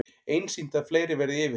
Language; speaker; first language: Icelandic; native; Icelandic